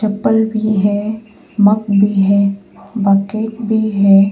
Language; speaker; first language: Hindi; non-native, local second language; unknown